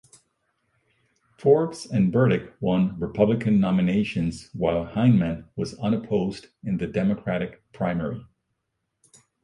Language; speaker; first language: English; native; English